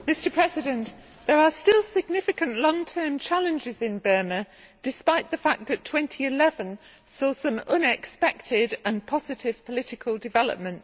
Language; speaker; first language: English; native; English